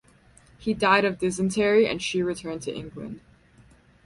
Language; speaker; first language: English; native; English